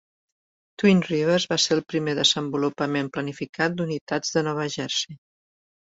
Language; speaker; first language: Catalan; native; Catalan